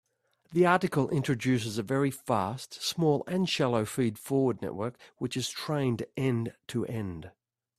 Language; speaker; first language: English; native; English